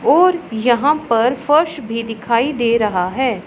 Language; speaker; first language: Hindi; non-native, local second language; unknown